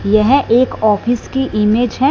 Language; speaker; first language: Hindi; non-native, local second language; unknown